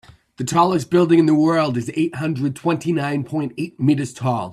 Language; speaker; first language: English; native; English